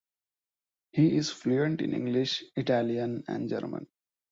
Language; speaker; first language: English; non-native, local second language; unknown